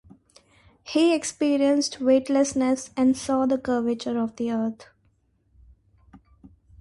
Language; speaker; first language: English; non-native, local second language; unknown